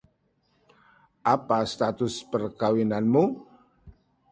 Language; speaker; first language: Indonesian; native; Indonesian